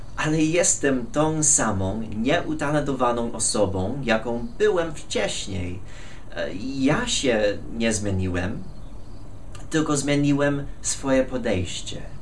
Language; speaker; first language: Polish; non-native, fluent; English